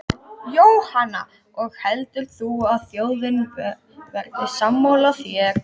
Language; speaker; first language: Icelandic; native; Icelandic